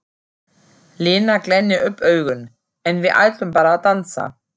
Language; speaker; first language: Icelandic; non-native, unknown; German